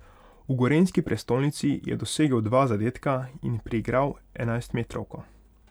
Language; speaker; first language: Slovenian; non-native, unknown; Hungarian